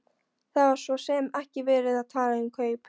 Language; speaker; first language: Icelandic; non-native, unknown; Polish